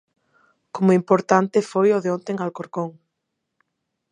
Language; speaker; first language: Galician; non-native, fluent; Spanish